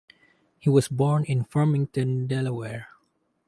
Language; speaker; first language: English; non-native, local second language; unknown